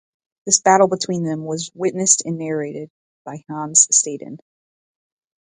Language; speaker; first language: English; native; English